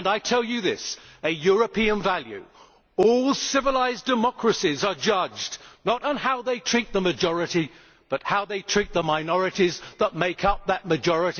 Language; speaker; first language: English; native; English